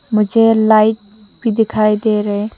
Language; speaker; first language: Hindi; non-native, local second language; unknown